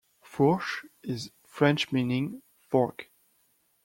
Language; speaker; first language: English; non-native, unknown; French